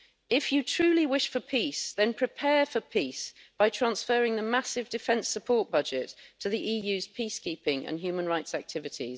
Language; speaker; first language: English; native; English